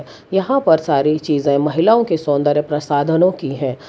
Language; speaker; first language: Hindi; non-native, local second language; Gujarati